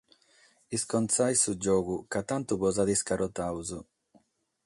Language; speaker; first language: Sardinian; non-native, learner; Catalan